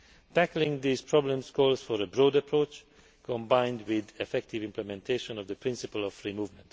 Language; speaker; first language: English; non-native, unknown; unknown